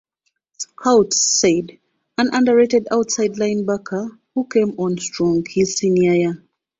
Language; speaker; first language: English; non-native, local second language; Ganda